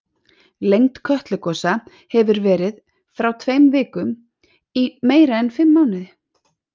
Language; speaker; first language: Icelandic; native; Icelandic